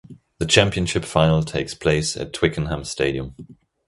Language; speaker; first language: English; non-native, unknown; German